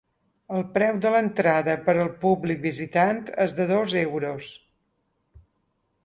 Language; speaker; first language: Catalan; native; Catalan